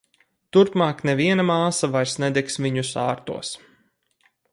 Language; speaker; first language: Latvian; native; Latvian